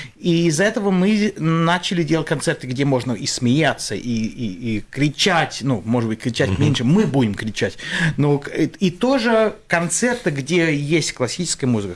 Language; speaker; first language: Russian; early bilingual, other home language; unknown